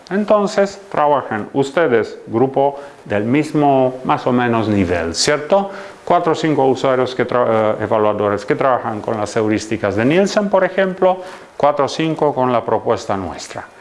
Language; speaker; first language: Spanish; non-native, fluent; Romanian